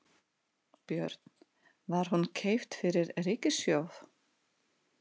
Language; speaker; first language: Icelandic; non-native, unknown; Russian